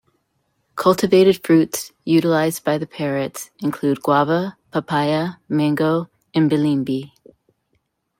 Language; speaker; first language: English; native; English